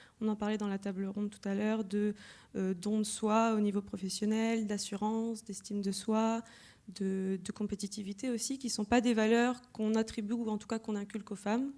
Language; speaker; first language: French; native; French